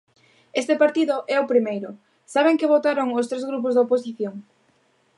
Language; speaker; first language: Galician; native; Galician